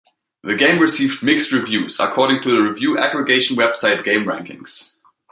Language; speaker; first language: English; native; English